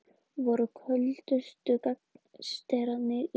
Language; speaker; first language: Icelandic; native; Icelandic